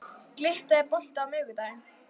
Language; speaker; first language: Icelandic; native; Icelandic